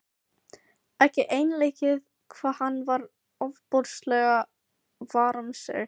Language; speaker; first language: Icelandic; non-native, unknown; Filipino